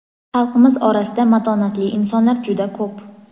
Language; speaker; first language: Uzbek; native; Uzbek